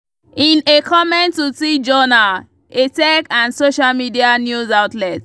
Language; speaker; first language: English; non-native, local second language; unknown